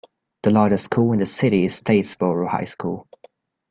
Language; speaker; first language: English; native; English